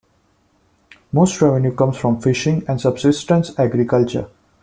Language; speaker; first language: English; non-native, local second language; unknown